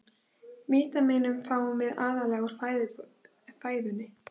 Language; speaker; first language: Icelandic; native; Icelandic